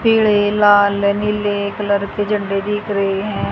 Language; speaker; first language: Hindi; native; Hindi